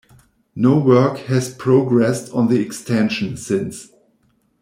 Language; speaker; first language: English; non-native, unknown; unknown